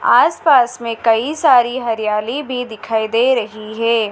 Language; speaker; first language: Hindi; native; Hindi